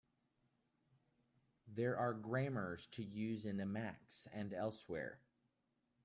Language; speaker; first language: English; native; English